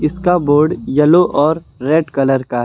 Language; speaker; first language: Hindi; native; Hindi